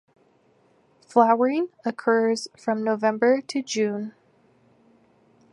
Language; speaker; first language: English; native; English